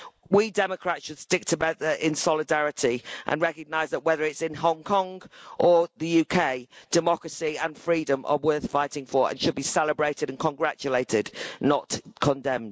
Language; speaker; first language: English; native; English